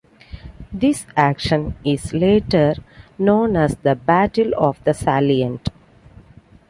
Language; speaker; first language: English; non-native, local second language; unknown